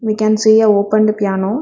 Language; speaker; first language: English; non-native, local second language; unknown